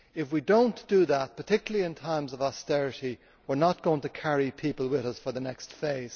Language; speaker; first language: English; native; English